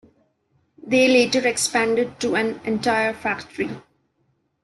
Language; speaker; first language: English; non-native, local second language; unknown